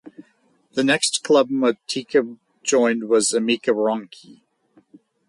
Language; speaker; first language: English; native; English